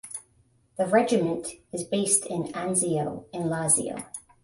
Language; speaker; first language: English; native; English